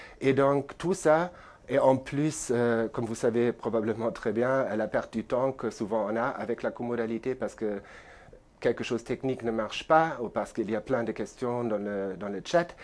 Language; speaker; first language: French; non-native, fluent; German